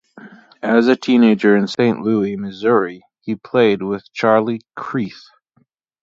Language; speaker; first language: English; native; English